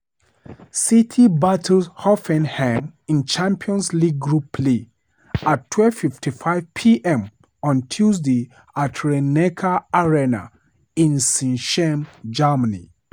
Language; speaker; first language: English; non-native, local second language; Hausa